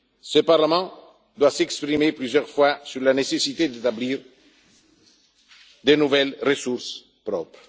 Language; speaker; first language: French; non-native, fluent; Italian